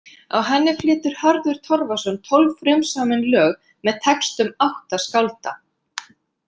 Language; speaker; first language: Icelandic; native; Icelandic